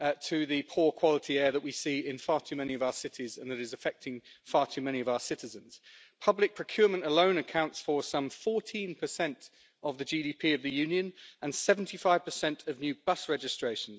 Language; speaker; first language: English; native; English